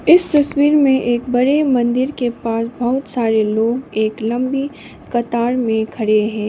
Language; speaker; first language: Hindi; non-native, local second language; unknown